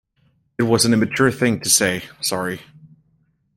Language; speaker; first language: English; native; English